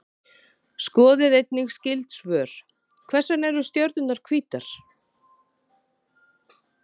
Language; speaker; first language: Icelandic; native; Icelandic